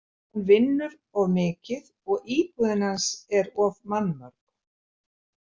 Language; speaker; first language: Icelandic; native; Icelandic